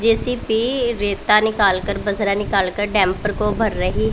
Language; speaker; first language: Hindi; non-native, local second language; Punjabi